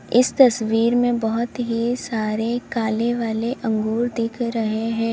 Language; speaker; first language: Hindi; native; Hindi